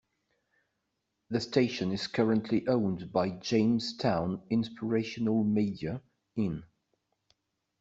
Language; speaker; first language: English; non-native, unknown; French